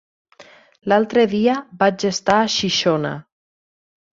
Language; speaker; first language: Catalan; native; Catalan